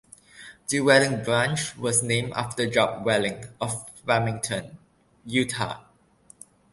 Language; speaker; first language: English; non-native, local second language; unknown